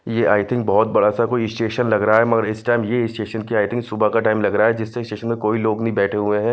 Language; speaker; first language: Hindi; non-native, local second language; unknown